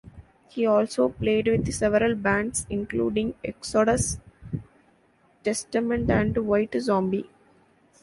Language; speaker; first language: English; non-native, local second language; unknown